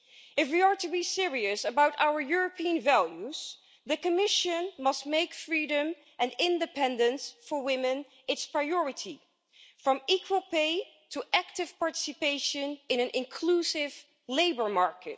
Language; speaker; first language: English; non-native, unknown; Dutch